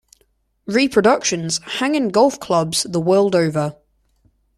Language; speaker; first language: English; native; English